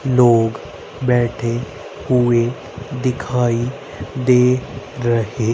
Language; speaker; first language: Hindi; native; Hindi